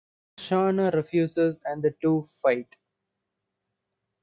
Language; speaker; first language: English; non-native, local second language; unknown